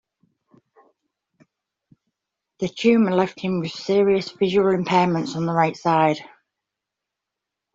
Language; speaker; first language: English; native; English